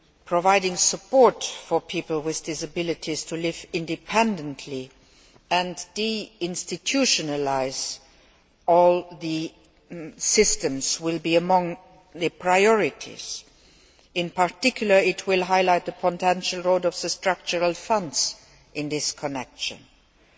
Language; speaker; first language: English; non-native, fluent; Luxembourgish